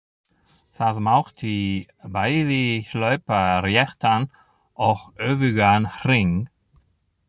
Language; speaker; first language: Icelandic; non-native, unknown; German